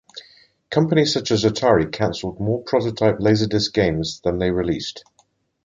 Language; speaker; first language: English; native; English